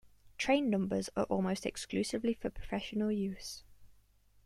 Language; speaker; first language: English; native; English